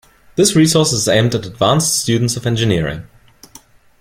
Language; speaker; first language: English; non-native, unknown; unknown